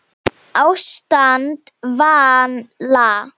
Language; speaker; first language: Icelandic; non-native, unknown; Slovenian